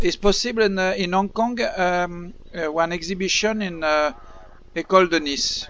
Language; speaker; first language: English; non-native, learner; French